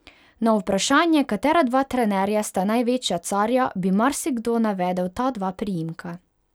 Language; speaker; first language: Slovenian; non-native, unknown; Hungarian